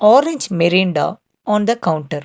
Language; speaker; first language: English; non-native, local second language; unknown